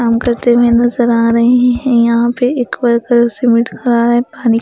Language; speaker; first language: Hindi; non-native, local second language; Punjabi